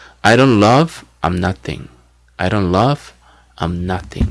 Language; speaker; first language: English; non-native, fluent; Korean